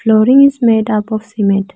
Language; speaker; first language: English; non-native, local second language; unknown